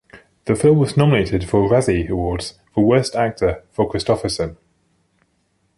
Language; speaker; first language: English; native; English